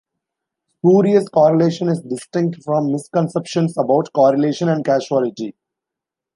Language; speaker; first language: English; non-native, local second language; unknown